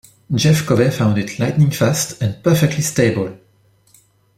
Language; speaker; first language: English; non-native, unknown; French